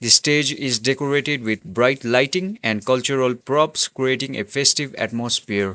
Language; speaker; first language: English; non-native, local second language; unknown